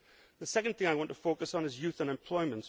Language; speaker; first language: English; native; English